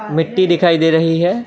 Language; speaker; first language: Hindi; non-native, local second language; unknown